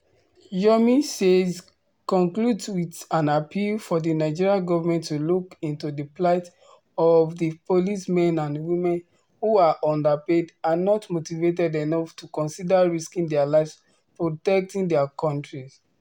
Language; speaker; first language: English; non-native, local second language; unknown